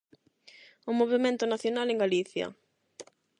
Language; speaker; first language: Galician; non-native, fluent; Spanish